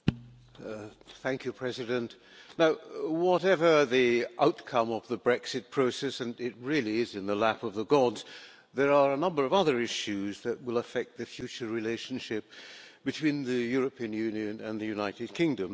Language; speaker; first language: English; non-native, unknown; Hungarian